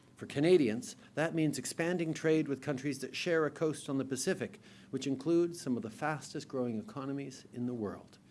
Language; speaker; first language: English; native; English